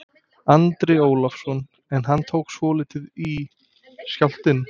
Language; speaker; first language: Icelandic; non-native, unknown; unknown